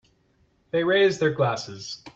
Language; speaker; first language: English; native; English